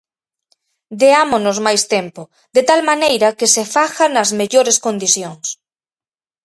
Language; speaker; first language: Galician; native; Galician